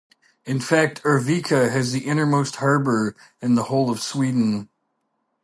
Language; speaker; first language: English; native; English